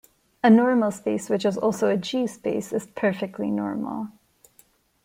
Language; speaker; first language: English; non-native, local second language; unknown